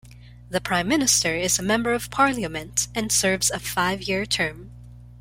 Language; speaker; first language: English; non-native, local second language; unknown